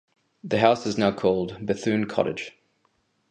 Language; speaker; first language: English; native; English